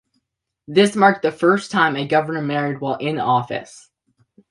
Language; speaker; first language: English; native; English